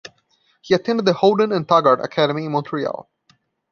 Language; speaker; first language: English; non-native, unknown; Portuguese